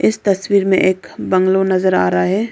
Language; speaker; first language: Hindi; non-native, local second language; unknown